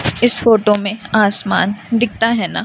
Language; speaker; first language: Hindi; native; Hindi